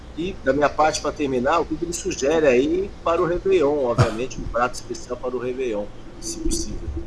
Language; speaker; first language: Portuguese; native; Portuguese